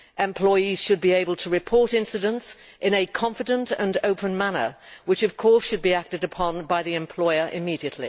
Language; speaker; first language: English; native; English